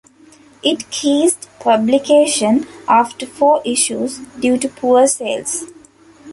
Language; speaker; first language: English; non-native, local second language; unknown